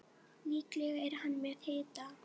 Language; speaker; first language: Icelandic; non-native, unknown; Polish